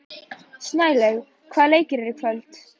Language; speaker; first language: Icelandic; native; Icelandic